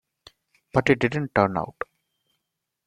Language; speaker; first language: English; non-native, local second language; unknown